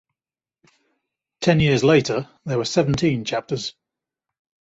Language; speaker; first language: English; native; English